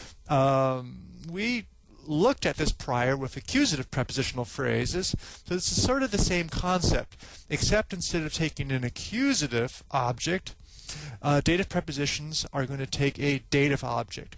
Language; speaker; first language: English; native; English